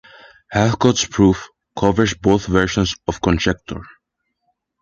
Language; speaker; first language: English; non-native, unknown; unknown